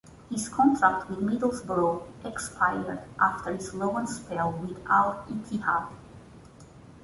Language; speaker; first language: English; non-native, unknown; Portuguese